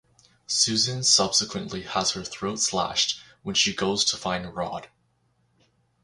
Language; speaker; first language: English; native; English